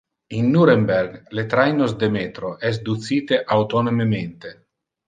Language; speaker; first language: Interlingua; non-native, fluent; Italian